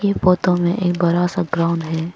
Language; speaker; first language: Hindi; non-native, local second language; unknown